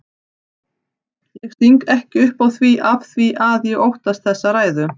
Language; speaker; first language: Icelandic; native; Icelandic